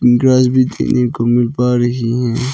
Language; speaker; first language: Hindi; non-native, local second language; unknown